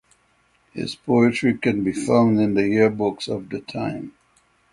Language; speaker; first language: English; native; English